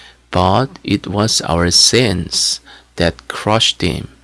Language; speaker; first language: English; non-native, fluent; Korean